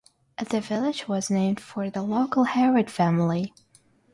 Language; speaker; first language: English; non-native, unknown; Russian